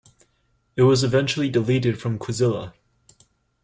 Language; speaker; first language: English; native; English